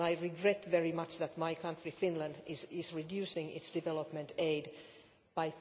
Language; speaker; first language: English; non-native, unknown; Finnish